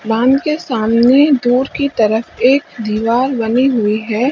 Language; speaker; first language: Hindi; native; Hindi